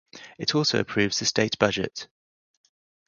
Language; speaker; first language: English; native; English